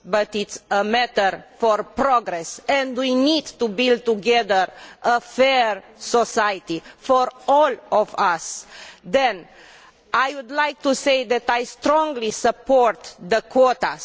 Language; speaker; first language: English; non-native, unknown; Romanian